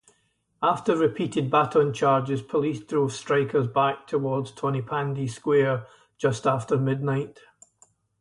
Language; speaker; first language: English; native; English